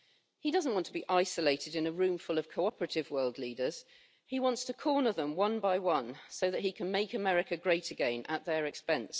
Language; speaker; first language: English; native; English